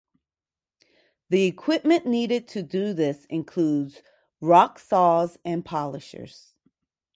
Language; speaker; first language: English; native; English